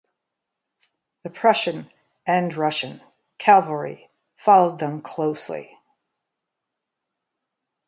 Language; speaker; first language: English; native; English